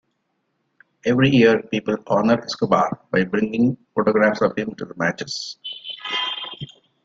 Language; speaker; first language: English; non-native, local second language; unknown